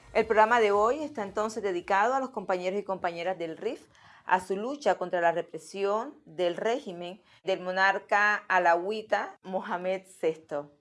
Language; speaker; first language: Spanish; native; Spanish